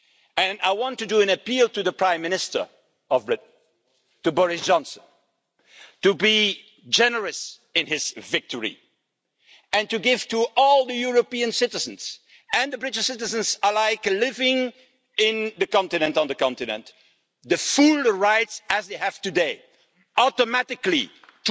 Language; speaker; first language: English; non-native, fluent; Dutch